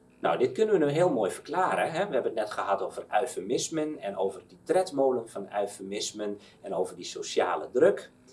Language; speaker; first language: Dutch; native; Dutch